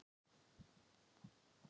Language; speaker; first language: Icelandic; non-native, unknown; Thai